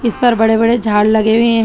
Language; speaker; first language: Hindi; non-native, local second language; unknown